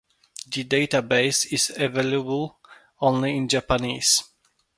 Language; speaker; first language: English; non-native, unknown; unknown